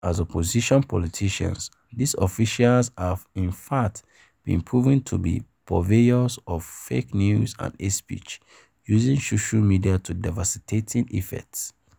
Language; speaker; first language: English; non-native, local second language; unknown